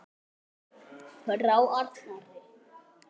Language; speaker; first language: Icelandic; native; Icelandic